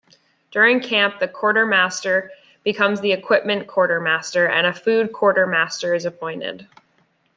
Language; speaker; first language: English; native; English